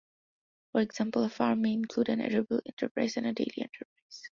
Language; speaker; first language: English; non-native, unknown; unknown